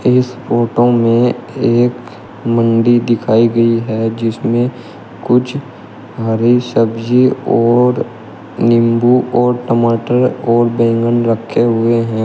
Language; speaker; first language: Hindi; native; Hindi